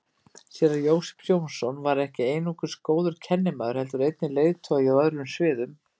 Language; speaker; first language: Icelandic; native; Icelandic